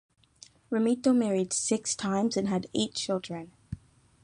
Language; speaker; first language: English; native; English